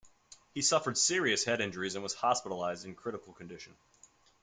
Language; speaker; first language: English; native; English